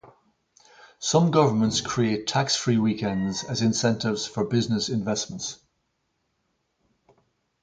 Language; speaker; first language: English; native; English